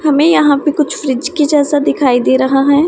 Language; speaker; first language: Hindi; non-native, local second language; Punjabi